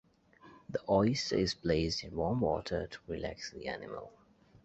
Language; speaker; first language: English; native; English